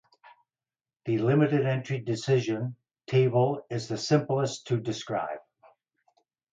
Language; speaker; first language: English; native; English